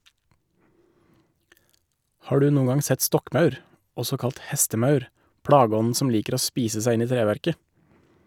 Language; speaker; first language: Norwegian; native; Norwegian